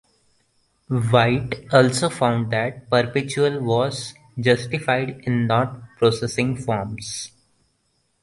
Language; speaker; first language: English; non-native, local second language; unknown